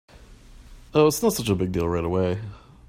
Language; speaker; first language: English; native; English